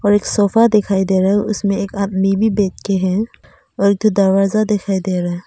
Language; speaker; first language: Hindi; non-native, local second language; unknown